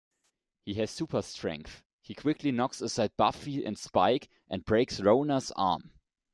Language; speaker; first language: English; non-native, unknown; German